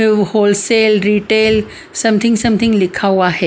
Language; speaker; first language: Hindi; non-native, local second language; Punjabi